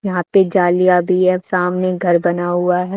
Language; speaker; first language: Hindi; native; Hindi